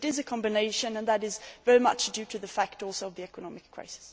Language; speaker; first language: English; native; English